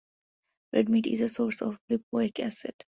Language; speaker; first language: English; non-native, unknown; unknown